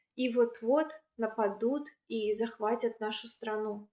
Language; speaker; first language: Russian; native; Russian